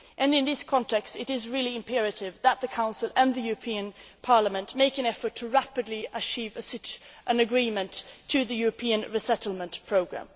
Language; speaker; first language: English; non-native, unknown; Swedish